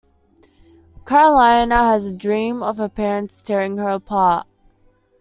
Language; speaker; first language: English; native; English